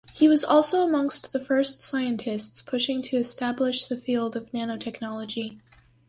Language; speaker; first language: English; native; English